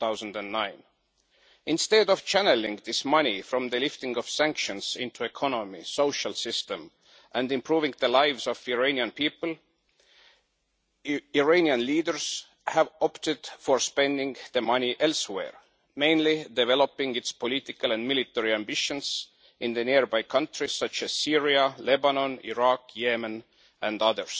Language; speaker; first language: English; non-native, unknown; Estonian